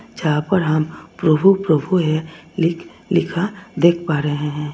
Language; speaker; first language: Hindi; non-native, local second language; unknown